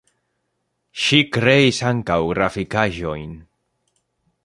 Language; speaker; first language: Esperanto; non-native, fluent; Spanish